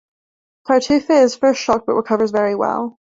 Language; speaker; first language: English; native; English